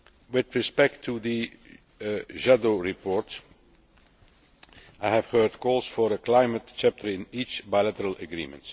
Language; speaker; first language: English; non-native, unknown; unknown